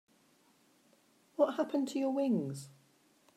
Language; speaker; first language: English; native; English